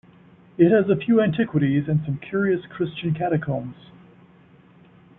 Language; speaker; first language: English; native; English